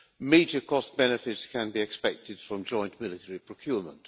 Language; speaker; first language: English; non-native, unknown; Hungarian